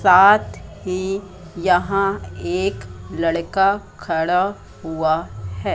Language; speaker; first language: Hindi; native; Hindi